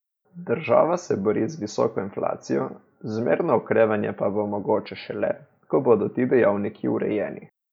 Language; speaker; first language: Slovenian; native; Slovenian